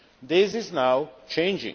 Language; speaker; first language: English; non-native, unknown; Czech